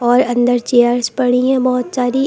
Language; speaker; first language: Hindi; native; Hindi